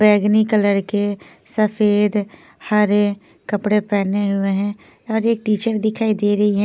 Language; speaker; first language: Hindi; non-native, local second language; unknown